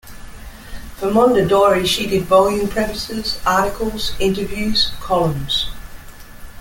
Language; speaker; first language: English; native; English